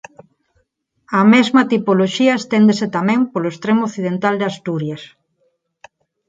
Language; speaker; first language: Galician; non-native, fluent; Spanish